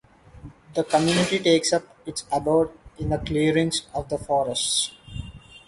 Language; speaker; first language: English; non-native, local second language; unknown